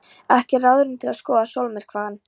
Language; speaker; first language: Icelandic; non-native, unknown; Polish